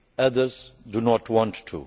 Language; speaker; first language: English; non-native, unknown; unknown